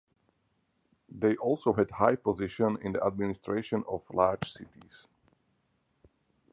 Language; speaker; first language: English; non-native, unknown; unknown